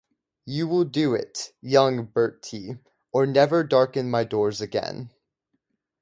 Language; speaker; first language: English; native; English